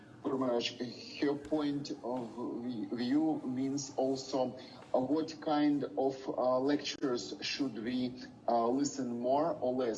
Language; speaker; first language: English; non-native, fluent; Russian